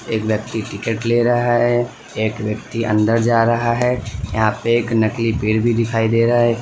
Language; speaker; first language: Hindi; non-native, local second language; Gujarati